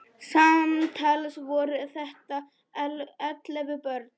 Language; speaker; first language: Icelandic; non-native, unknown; Polish